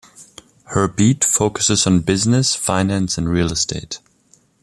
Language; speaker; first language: English; non-native, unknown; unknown